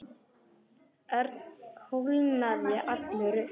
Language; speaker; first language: Icelandic; non-native, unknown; Polish